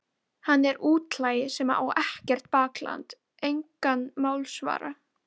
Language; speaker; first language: Icelandic; native; Icelandic